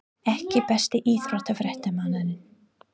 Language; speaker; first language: Icelandic; non-native, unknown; English